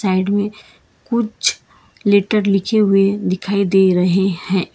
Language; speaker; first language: Hindi; non-native, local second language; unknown